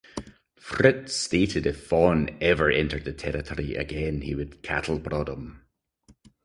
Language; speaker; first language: English; native; English